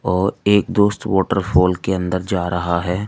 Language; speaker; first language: Hindi; native; Hindi